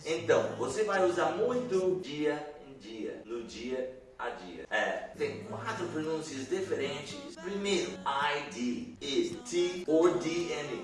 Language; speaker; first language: Portuguese; non-native, fluent; English